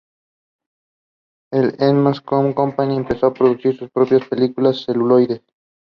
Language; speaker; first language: English; non-native, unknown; Spanish